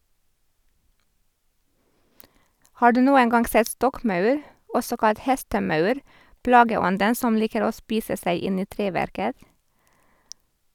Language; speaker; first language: Norwegian; non-native, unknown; Hungarian